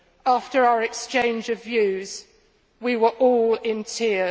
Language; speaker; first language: English; native; English